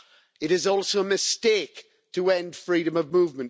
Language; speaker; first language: English; native; English